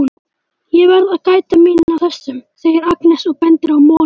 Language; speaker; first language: Icelandic; native; Icelandic